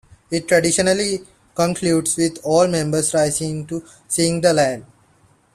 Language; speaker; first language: English; non-native, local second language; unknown